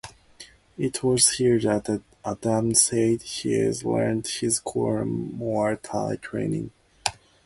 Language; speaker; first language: English; non-native, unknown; Japanese